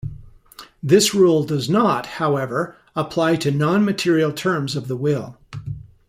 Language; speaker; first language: English; native; English